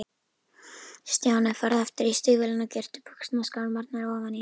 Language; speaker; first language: Icelandic; native; Icelandic